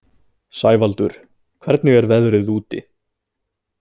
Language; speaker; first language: Icelandic; native; Icelandic